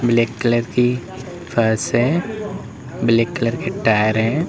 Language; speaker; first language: Hindi; native; Hindi